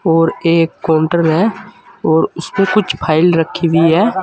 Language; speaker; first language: Hindi; native; Hindi